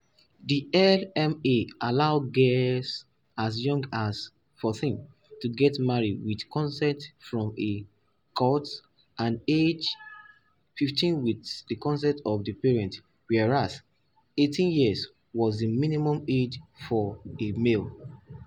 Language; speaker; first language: English; non-native, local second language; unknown